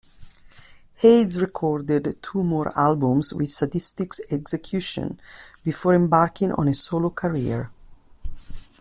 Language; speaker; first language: English; non-native, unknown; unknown